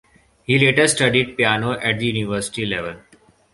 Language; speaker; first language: English; non-native, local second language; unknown